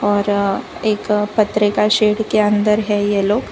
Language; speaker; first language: Hindi; non-native, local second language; Gujarati